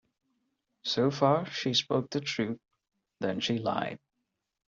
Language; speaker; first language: English; non-native, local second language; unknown